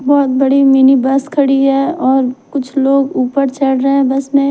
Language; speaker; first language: Hindi; non-native, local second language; Punjabi